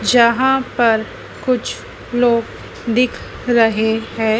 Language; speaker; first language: Hindi; native; Hindi